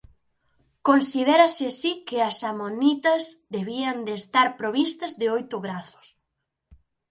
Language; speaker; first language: Galician; native; Galician